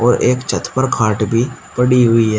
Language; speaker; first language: Hindi; native; Hindi